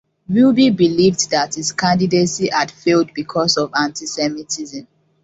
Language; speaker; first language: English; non-native, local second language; Hausa